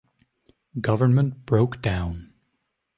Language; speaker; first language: English; native; English